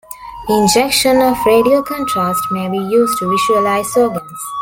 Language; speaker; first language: English; non-native, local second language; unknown